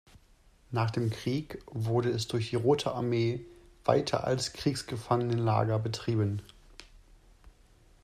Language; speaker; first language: German; non-native, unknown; English